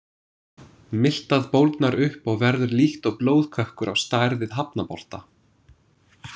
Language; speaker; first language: Icelandic; non-native, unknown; English